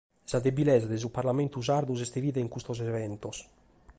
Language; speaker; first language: Sardinian; native; Sardinian